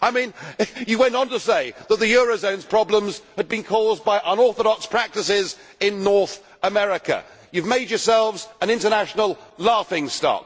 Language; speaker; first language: English; native; English